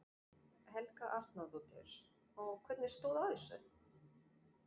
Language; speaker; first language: Icelandic; non-native, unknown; French